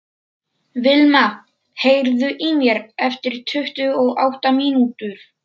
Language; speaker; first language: Icelandic; non-native, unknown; Polish